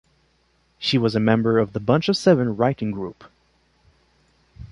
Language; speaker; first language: English; non-native, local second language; French